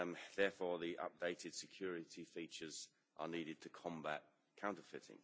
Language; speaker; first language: English; native; English